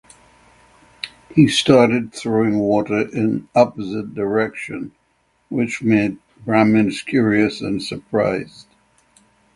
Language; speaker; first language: English; native; English